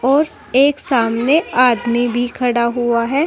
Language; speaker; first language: Hindi; native; Hindi